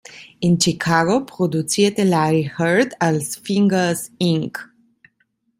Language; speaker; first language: German; non-native, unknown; Italian